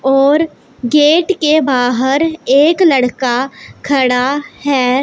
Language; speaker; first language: Hindi; non-native, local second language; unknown